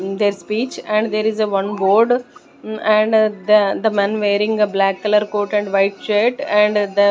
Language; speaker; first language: English; non-native, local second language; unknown